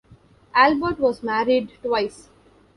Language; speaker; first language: English; non-native, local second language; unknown